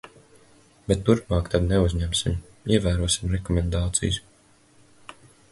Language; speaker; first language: Latvian; native; Latvian